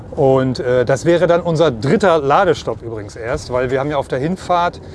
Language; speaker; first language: German; native; German